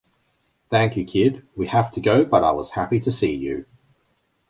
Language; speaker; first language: English; native; English